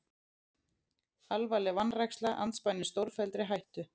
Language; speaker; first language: Icelandic; native; Icelandic